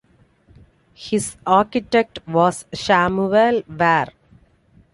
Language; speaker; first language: English; non-native, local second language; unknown